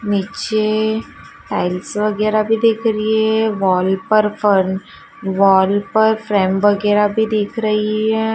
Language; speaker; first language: Hindi; native; Hindi